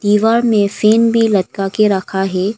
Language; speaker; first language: Hindi; early bilingual, other home language; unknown